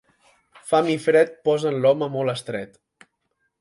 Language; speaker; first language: Catalan; native; Catalan